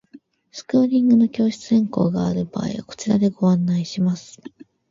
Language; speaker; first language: Japanese; native; Japanese